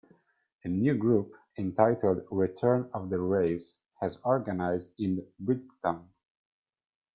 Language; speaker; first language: English; non-native, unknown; Italian